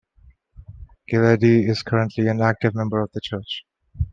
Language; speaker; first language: English; non-native, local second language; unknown